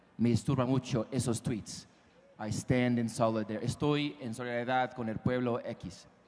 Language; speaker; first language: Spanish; non-native, fluent; English